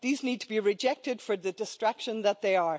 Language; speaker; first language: English; native; English